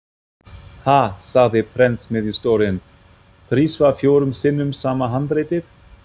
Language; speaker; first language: Icelandic; non-native, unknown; German